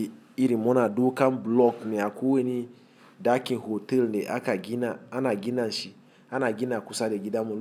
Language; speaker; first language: Hausa; non-native, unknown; Igbo